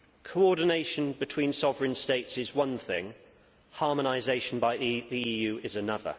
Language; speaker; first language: English; native; English